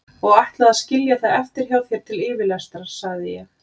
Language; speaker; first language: Icelandic; native; Icelandic